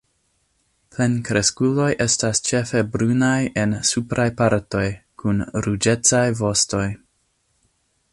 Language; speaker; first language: Esperanto; non-native, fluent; English